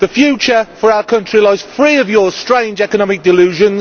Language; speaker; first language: English; native; English